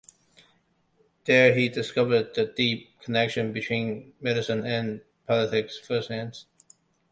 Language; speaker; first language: English; non-native, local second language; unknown